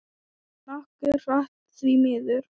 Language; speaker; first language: Icelandic; non-native, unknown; Thai